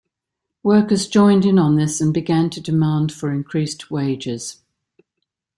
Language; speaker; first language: English; native; English